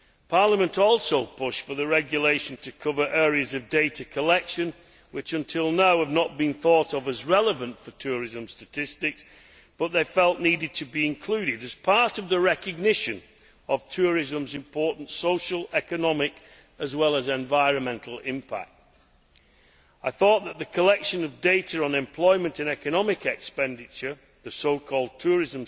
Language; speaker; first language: English; native; English